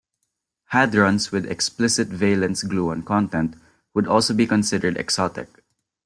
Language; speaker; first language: English; non-native, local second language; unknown